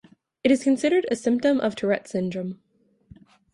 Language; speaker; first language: English; native; English